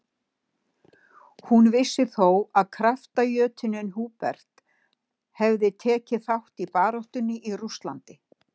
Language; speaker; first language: Icelandic; native; Icelandic